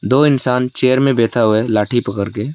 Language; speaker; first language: Hindi; non-native, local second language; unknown